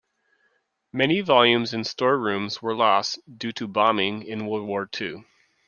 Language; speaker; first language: English; native; English